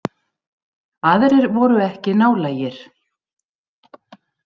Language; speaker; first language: Icelandic; native; Icelandic